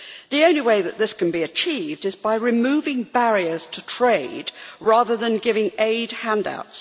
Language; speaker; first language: English; native; English